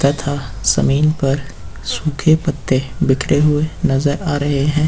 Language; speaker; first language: Hindi; native; Hindi